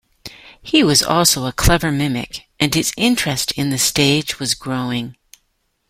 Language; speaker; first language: English; native; English